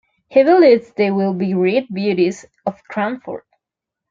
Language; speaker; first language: English; non-native, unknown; Spanish